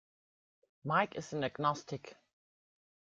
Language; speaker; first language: English; non-native, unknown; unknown